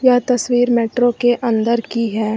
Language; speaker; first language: Hindi; native; Hindi